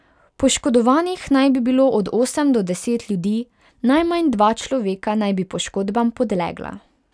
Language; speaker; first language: Slovenian; non-native, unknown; Hungarian